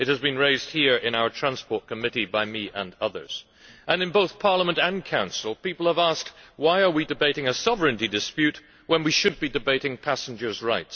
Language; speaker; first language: English; native; English